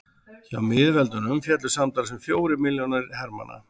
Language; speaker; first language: Icelandic; native; Icelandic